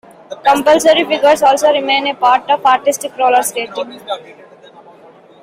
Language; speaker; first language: English; non-native, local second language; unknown